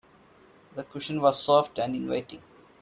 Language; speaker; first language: English; non-native, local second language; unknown